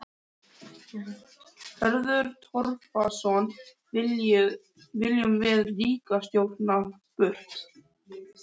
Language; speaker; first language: Icelandic; native; Icelandic